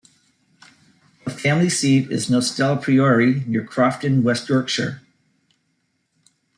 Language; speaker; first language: English; native; English